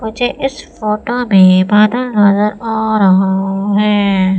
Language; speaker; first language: Hindi; native; Hindi